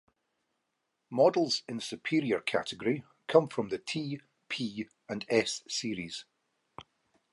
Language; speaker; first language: English; native; English